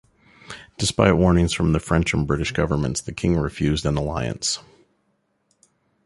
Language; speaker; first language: English; native; English